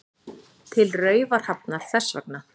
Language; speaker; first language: Icelandic; native; Icelandic